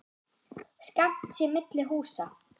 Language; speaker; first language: Icelandic; non-native, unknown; German